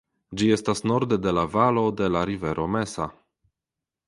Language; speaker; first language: Esperanto; non-native, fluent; Polish